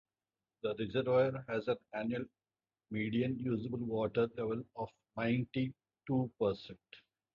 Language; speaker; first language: English; non-native, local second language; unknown